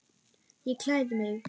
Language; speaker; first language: Icelandic; non-native, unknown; German